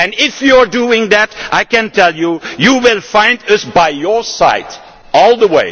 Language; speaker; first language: English; non-native, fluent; Dutch